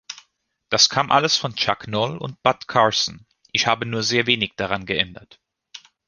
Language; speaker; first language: German; native; German